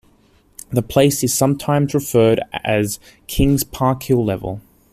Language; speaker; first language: English; native; English